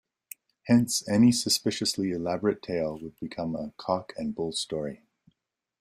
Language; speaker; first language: English; native; English